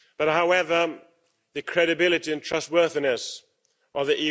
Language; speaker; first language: English; non-native, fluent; Swedish